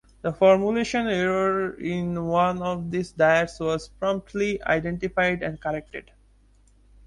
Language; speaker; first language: English; non-native, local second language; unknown